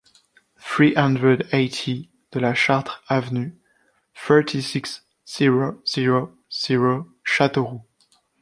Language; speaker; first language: English; non-native, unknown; French